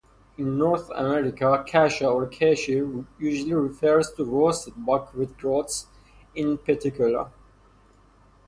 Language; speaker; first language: English; non-native, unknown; Persian